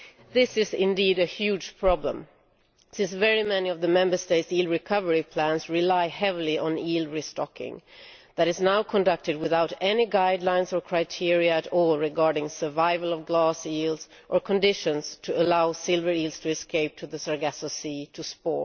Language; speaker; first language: English; non-native, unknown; Swedish